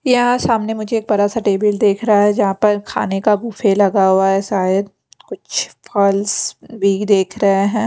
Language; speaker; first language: Hindi; non-native, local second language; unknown